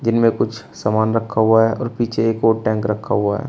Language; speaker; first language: Hindi; native; Hindi